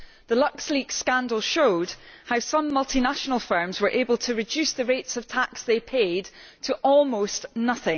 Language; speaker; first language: English; native; English